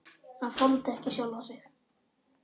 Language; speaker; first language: Icelandic; native; Icelandic